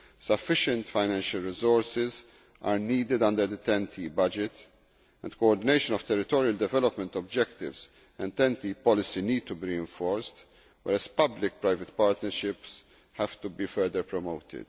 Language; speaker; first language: English; non-native, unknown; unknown